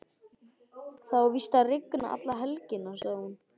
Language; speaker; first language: Icelandic; native; Icelandic